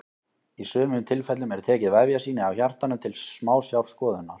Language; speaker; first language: Icelandic; native; Icelandic